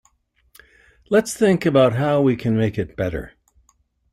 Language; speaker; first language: English; native; English